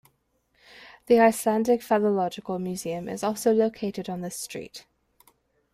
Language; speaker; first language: English; native; English